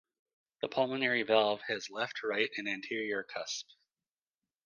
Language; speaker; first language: English; native; English